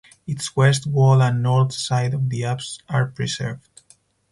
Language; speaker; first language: English; non-native, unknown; Spanish